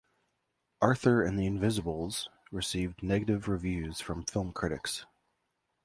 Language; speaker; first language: English; native; English